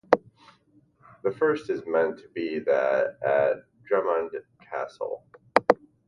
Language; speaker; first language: English; native; English